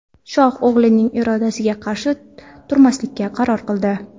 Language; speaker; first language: Uzbek; non-native, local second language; Kara-Kalpak